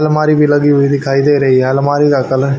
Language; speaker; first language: Hindi; native; Hindi